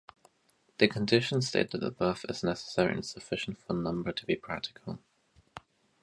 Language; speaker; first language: English; native; English